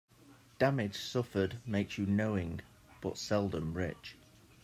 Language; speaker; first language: English; native; English